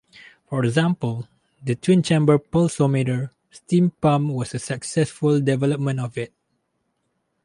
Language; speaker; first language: English; non-native, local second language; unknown